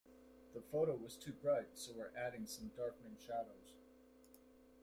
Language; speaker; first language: English; native; English